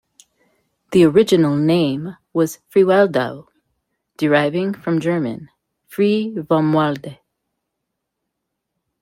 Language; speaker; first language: English; native; English